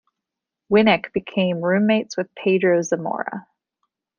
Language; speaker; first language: English; native; English